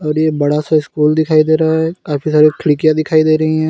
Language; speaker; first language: Hindi; native; Hindi